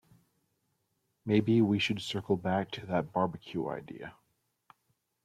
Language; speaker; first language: English; native; English